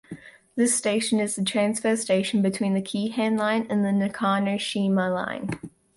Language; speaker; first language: English; native; English